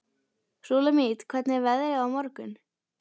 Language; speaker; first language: Icelandic; native; Icelandic